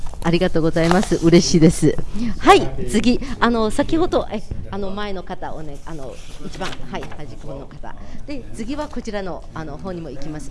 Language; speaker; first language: Japanese; non-native, fluent; Chinese